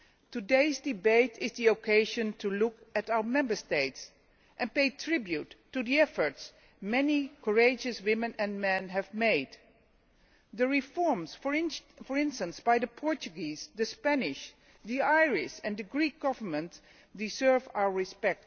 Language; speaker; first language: English; non-native, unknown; Dutch